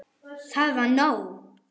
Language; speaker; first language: Icelandic; non-native, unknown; German